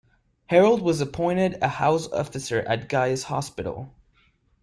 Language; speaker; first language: English; non-native, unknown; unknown